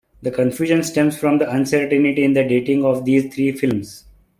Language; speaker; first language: English; non-native, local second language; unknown